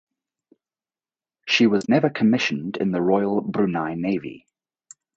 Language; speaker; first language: English; native; English